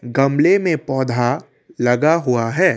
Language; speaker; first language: Hindi; non-native, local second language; Assamese